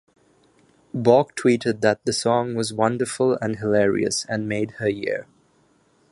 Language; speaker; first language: English; non-native, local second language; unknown